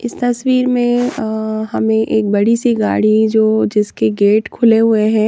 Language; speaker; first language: Hindi; native; Hindi